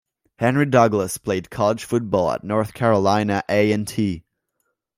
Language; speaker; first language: English; non-native, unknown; French